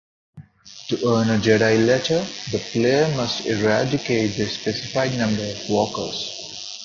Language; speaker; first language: English; non-native, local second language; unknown